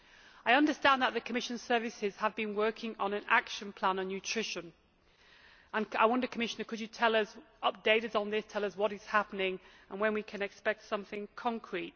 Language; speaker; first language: English; native; English